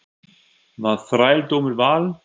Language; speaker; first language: Icelandic; non-native, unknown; German